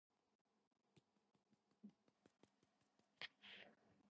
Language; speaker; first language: English; non-native, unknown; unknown